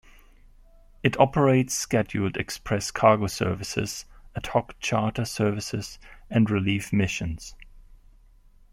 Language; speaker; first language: English; non-native, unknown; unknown